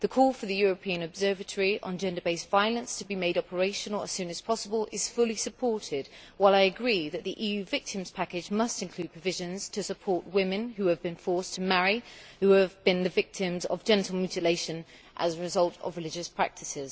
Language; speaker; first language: English; native; English